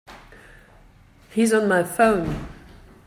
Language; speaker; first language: English; native; English